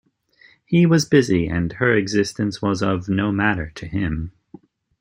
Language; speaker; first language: English; native; English